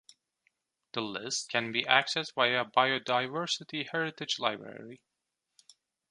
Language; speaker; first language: English; non-native, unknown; Turkish